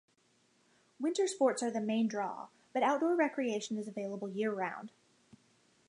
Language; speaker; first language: English; native; English